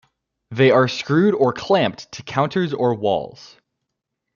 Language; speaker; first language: English; native; English